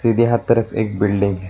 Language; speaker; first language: Hindi; non-native, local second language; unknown